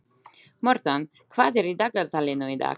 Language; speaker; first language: Icelandic; non-native, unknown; Slovak